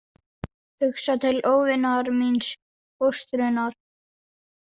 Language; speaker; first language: Icelandic; non-native, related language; Danish